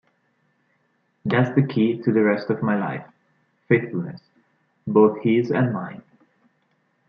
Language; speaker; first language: English; non-native, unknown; Italian